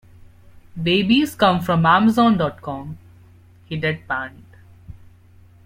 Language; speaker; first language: English; non-native, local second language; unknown